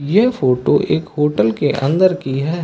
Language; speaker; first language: Hindi; native; Hindi